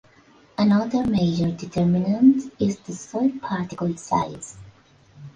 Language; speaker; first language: English; non-native, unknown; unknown